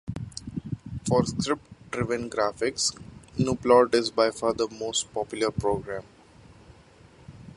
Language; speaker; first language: English; non-native, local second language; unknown